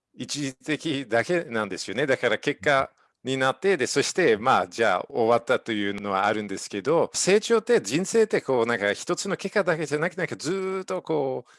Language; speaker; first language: Japanese; non-native, fluent; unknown